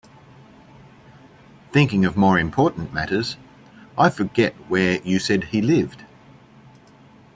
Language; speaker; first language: English; native; English